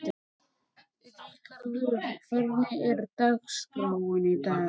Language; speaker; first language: Icelandic; native; Icelandic